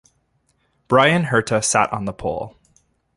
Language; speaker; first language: English; native; English